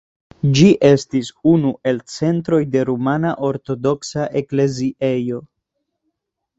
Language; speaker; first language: Esperanto; non-native, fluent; Spanish